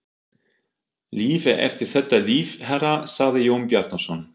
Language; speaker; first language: Icelandic; non-native, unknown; German